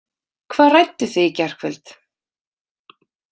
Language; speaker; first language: Icelandic; native; Icelandic